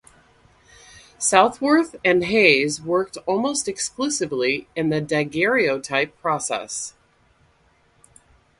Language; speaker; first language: English; native; English